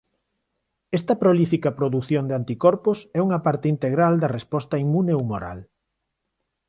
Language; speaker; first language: Galician; non-native, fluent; Spanish